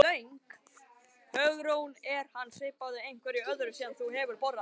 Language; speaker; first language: Icelandic; non-native, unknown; Chinese